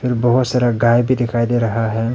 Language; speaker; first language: Hindi; early bilingual, other home language; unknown